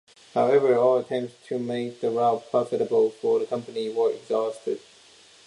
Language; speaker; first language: English; non-native, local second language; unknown